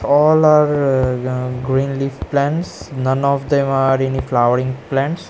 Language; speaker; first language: English; non-native, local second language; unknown